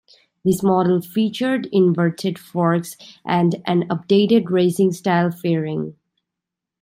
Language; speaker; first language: English; native; English